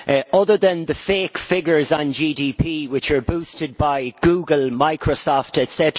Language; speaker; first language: English; native; English